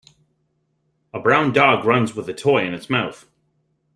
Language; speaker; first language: English; native; English